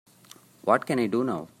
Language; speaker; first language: English; non-native, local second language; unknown